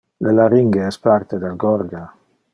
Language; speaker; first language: Interlingua; non-native, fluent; Dutch